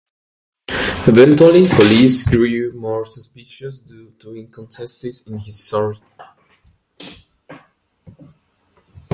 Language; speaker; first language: English; native; English